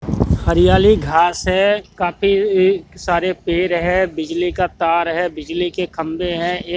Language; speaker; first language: Hindi; native; Hindi